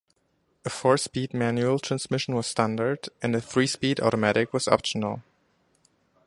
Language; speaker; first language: English; non-native, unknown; German